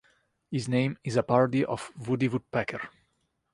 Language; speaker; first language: English; non-native, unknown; Italian